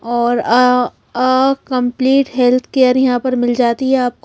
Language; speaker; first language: Hindi; native; Hindi